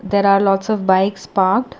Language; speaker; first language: English; non-native, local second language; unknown